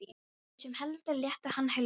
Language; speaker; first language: Icelandic; non-native, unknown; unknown